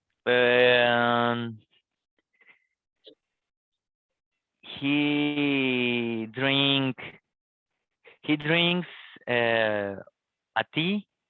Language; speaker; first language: English; non-native, learner; Spanish